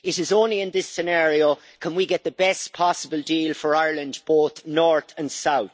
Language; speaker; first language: English; native; English